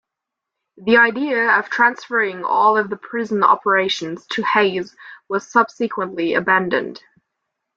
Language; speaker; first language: English; non-native, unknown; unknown